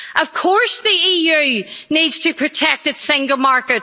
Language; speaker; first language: English; native; English